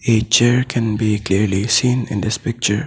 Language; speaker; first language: English; non-native, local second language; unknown